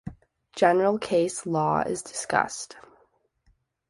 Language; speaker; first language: English; native; English